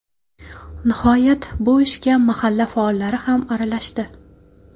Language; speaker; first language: Uzbek; non-native, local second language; Kara-Kalpak